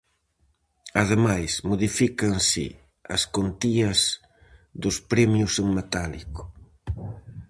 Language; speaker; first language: Galician; native; Galician